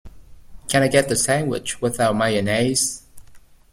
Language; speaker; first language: English; native; English